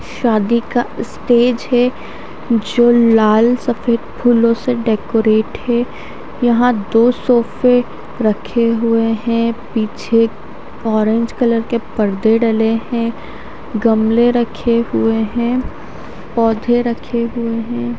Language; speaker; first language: Hindi; native; Hindi